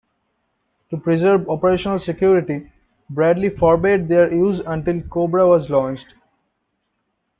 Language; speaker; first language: English; non-native, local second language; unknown